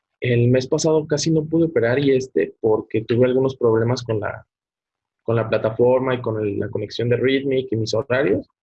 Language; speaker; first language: Spanish; native; Spanish